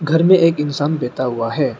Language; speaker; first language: Hindi; non-native, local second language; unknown